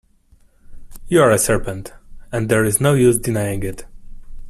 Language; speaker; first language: English; non-native, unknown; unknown